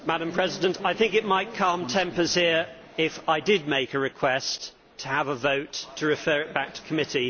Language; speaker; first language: English; native; English